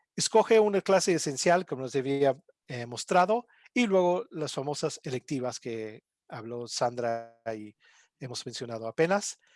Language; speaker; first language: Spanish; non-native, fluent; English